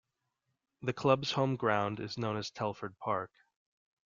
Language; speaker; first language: English; native; English